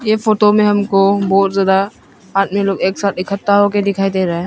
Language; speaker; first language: Hindi; non-native, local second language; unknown